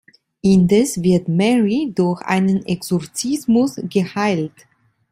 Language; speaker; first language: German; non-native, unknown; Italian